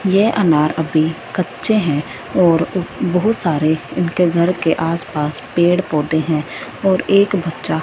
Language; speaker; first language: Hindi; non-native, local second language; Punjabi